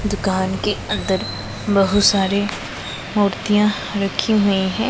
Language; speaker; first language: Hindi; non-native, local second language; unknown